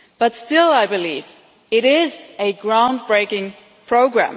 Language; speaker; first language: English; non-native, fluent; German